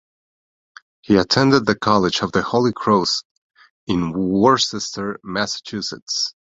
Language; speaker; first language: English; non-native, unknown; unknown